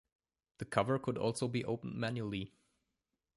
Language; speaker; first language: English; non-native, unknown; German